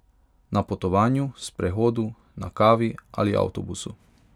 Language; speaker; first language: Slovenian; non-native, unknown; Hungarian